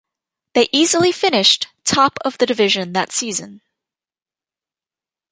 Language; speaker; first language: English; native; English